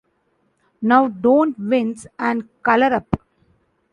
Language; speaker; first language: English; non-native, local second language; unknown